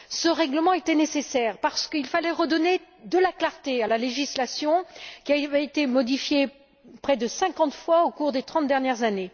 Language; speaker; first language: French; native; French